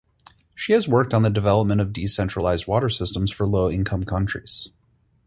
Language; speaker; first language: English; native; English